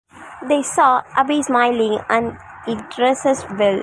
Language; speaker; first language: English; non-native, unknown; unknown